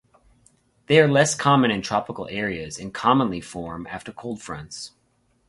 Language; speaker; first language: English; native; English